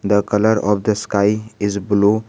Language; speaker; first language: English; non-native, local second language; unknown